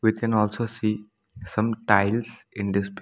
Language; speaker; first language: English; non-native, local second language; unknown